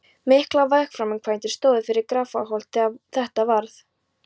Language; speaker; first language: Icelandic; non-native, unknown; Polish